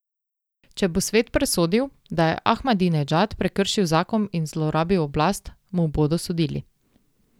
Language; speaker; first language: Slovenian; native; Slovenian